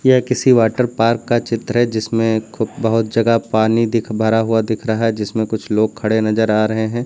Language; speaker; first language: Hindi; native; Hindi